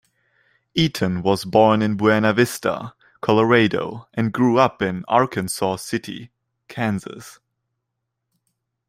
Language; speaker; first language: English; non-native, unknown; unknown